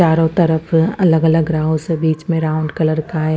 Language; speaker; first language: Hindi; non-native, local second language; Punjabi